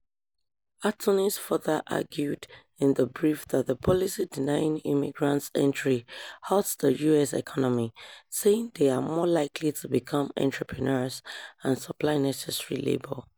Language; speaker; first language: English; non-native, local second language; Yoruba